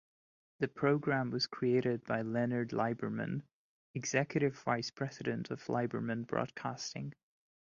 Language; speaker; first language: English; non-native, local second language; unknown